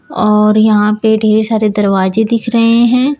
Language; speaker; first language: Hindi; native; Hindi